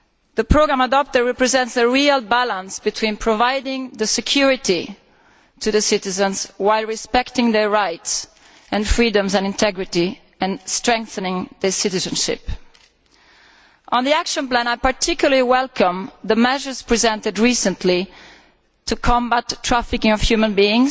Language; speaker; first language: English; non-native, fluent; Italian